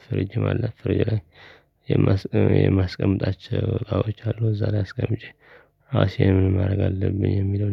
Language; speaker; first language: Amharic; non-native, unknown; Tigrinya